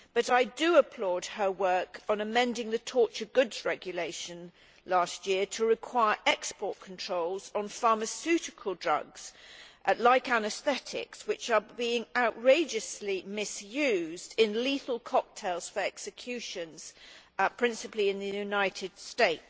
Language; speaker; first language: English; native; English